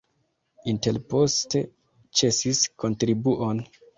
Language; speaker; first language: Esperanto; non-native, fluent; Kinyarwanda